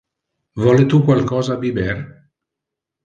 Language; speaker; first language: Interlingua; non-native, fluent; Italian